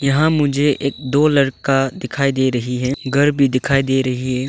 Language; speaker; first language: Hindi; non-native, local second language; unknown